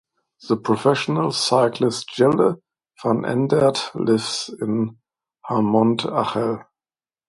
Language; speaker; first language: English; non-native, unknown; German